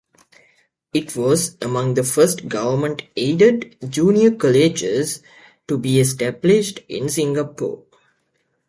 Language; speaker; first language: English; native; English